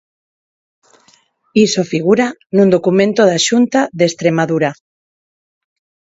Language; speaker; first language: Galician; non-native, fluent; Spanish